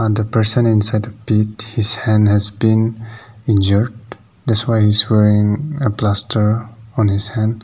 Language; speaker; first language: English; non-native, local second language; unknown